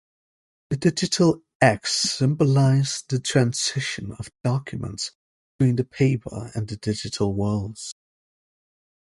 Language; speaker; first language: English; native; English